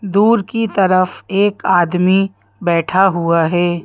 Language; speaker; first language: Hindi; native; Hindi